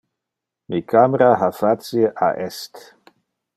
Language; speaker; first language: Interlingua; non-native, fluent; Dutch